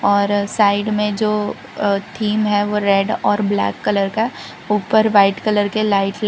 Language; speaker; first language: Hindi; non-native, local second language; Gujarati